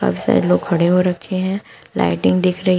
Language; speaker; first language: Hindi; native; Hindi